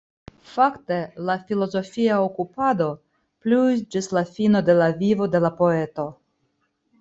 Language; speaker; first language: Esperanto; non-native, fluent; Russian